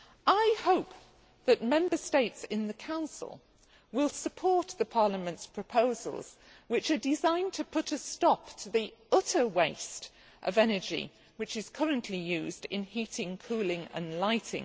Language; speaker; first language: English; native; English